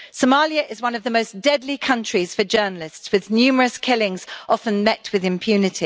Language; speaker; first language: English; native; English